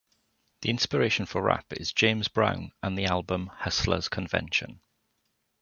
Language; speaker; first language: English; native; English